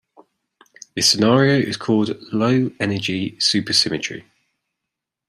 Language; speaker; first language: English; native; English